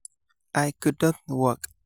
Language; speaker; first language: English; non-native, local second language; Yoruba